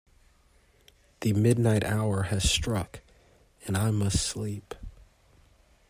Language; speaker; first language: English; native; English